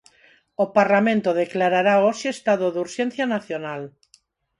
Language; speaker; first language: Galician; non-native, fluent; Spanish